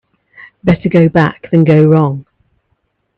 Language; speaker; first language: English; native; English